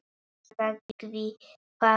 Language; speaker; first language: Icelandic; non-native, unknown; Polish